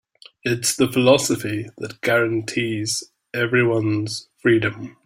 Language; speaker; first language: English; native; English